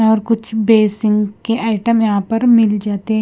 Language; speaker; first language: Hindi; non-native, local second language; Punjabi